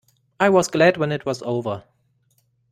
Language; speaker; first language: English; non-native, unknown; German